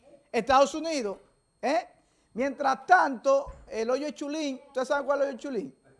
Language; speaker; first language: Spanish; native; Spanish